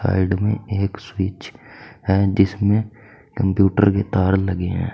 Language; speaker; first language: Hindi; native; Hindi